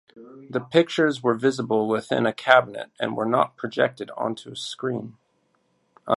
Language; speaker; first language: English; native; English